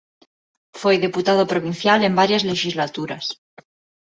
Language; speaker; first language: Galician; non-native, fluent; Spanish